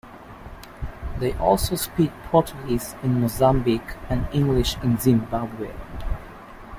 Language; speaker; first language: English; native; English